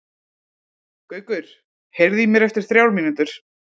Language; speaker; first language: Icelandic; native; Icelandic